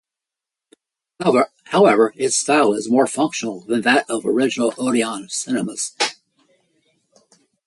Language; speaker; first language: English; native; English